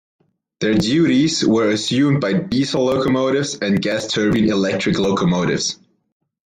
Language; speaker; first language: English; non-native, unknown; German